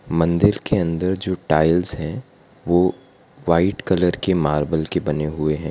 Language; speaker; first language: Hindi; non-native, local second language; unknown